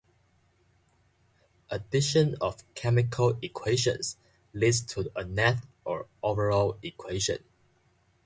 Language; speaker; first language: English; non-native, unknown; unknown